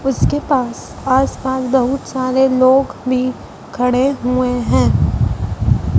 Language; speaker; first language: Hindi; native; Hindi